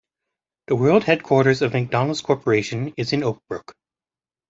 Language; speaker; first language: English; native; English